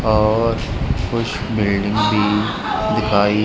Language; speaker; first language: Hindi; non-native, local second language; Punjabi